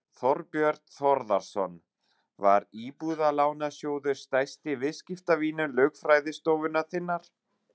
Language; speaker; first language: Icelandic; non-native, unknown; German